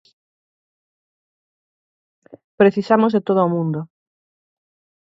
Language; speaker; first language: Galician; native; Galician